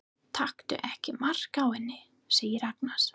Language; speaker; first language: Icelandic; non-native, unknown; English